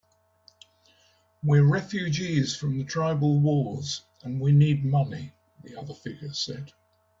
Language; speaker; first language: English; native; English